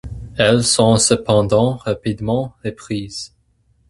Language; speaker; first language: French; non-native, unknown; English